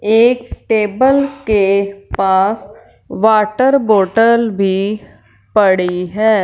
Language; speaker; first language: Hindi; non-native, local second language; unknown